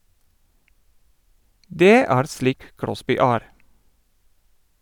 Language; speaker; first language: Norwegian; non-native, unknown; Polish